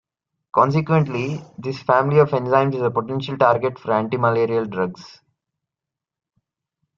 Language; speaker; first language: English; non-native, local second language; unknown